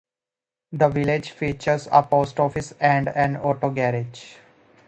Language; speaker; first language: English; native; English